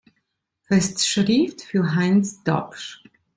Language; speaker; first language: German; non-native, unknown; Italian